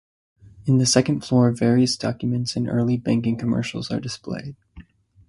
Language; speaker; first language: English; native; English